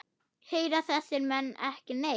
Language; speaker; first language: Icelandic; non-native, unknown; German